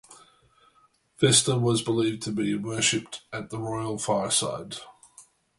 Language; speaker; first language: English; native; English